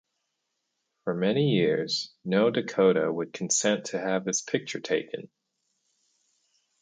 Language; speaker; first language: English; native; English